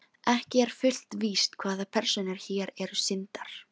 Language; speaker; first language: Icelandic; non-native, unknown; Filipino